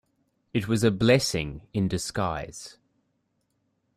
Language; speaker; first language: English; native; English